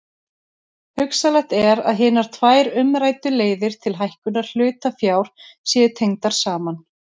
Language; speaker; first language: Icelandic; native; Icelandic